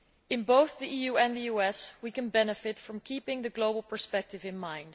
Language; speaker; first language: English; non-native, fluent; Dutch